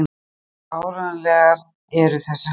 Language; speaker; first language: Icelandic; native; Icelandic